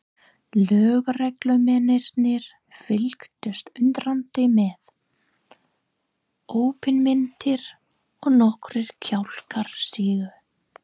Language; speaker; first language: Icelandic; non-native, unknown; English